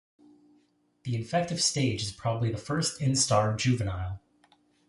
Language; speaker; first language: English; native; English